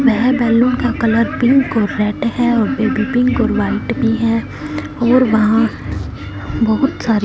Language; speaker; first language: Hindi; non-native, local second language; Punjabi